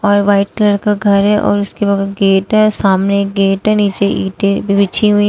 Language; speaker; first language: Hindi; native; Hindi